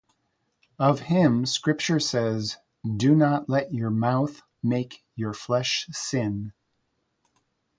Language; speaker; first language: English; native; English